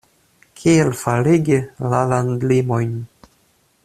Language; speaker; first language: Esperanto; non-native, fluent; Russian